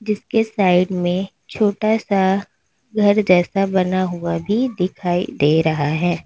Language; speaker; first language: Hindi; native; Hindi